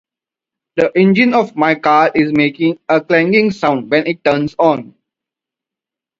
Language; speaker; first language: English; non-native, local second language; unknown